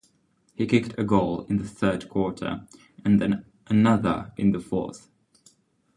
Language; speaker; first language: English; non-native, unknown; Czech